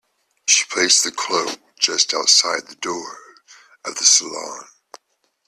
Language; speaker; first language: English; native; English